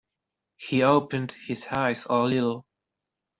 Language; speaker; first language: English; non-native, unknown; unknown